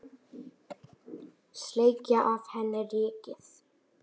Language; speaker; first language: Icelandic; native; Icelandic